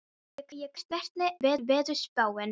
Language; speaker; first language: Icelandic; non-native, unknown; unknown